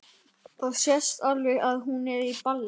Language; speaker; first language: Icelandic; native; Icelandic